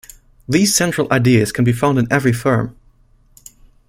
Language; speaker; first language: English; non-native, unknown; German